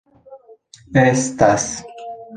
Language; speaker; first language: Esperanto; non-native, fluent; Spanish